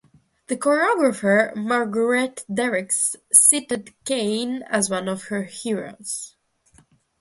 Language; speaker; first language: English; non-native, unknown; Russian